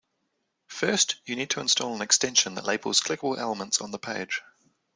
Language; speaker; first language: English; native; English